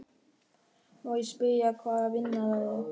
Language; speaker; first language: Icelandic; non-native, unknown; German